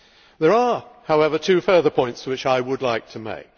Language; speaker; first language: English; native; English